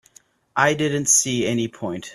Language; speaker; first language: English; native; English